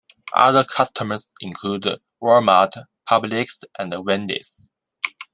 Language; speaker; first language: English; non-native, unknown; Chinese